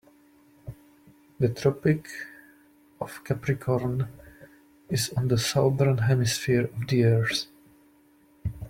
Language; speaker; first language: English; non-native, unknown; Czech